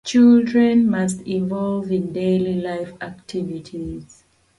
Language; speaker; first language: English; non-native, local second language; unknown